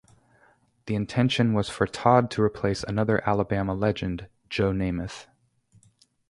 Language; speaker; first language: English; native; English